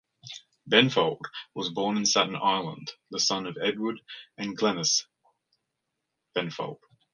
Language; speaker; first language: English; native; English